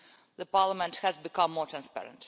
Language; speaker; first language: English; non-native, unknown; Russian